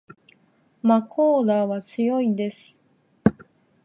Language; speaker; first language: Japanese; non-native, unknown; Chinese